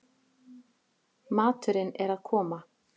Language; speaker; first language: Icelandic; native; Icelandic